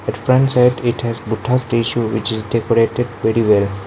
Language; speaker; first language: English; non-native, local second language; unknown